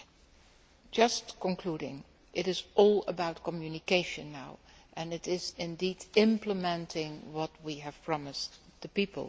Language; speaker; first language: English; non-native, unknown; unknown